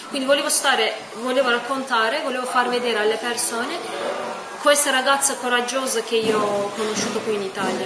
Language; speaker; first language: Italian; non-native, fluent; Turkish